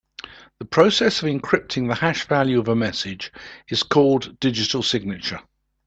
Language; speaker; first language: English; native; English